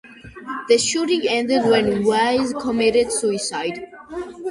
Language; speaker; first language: English; non-native, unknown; Georgian